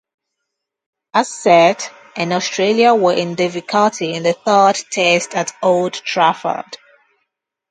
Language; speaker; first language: English; non-native, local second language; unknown